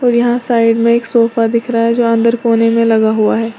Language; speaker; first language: Hindi; native; Hindi